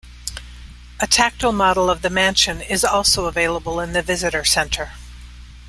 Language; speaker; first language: English; native; English